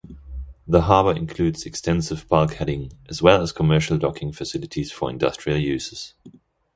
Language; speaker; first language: English; non-native, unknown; German